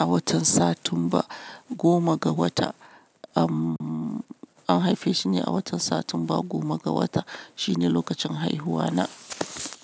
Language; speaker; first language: Hausa; non-native, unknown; Yoruba